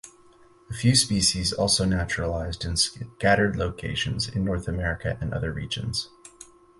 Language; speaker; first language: English; native; English